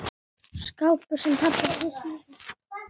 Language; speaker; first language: Icelandic; native; Icelandic